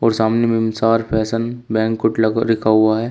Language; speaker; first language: Hindi; native; Hindi